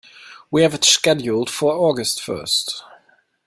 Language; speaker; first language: English; non-native, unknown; German